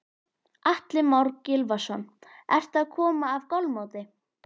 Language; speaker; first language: Icelandic; native; Icelandic